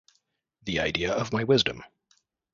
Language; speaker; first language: English; native; English